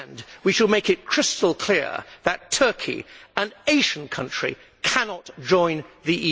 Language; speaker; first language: English; native; English